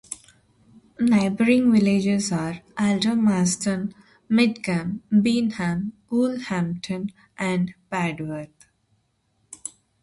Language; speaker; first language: English; non-native, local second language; Telugu